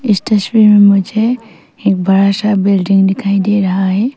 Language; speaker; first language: Hindi; early bilingual, other home language; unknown